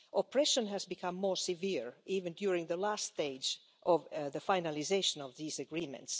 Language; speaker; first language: English; non-native, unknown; Finnish